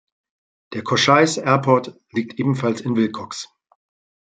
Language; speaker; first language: German; native; German